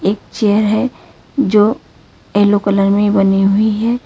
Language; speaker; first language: Hindi; non-native, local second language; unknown